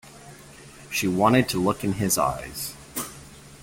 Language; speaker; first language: English; native; English